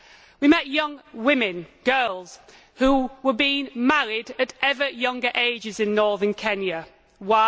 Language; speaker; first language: English; native; English